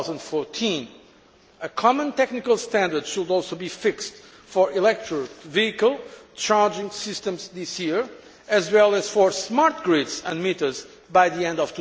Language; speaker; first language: English; non-native, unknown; Portuguese